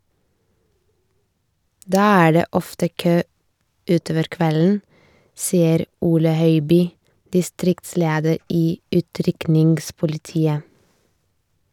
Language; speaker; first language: Norwegian; non-native, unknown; Lithuanian